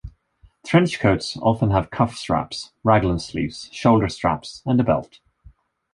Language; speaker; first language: English; non-native, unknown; Swedish